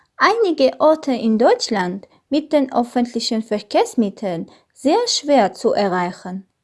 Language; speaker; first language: German; non-native, learner; Armenian